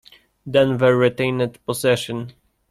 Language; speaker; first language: English; non-native, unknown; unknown